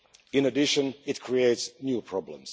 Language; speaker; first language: English; non-native, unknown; Finnish